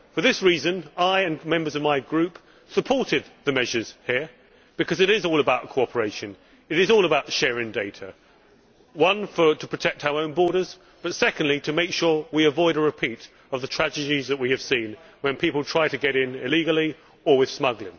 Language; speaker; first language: English; native; English